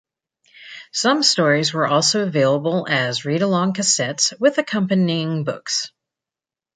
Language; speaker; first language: English; native; English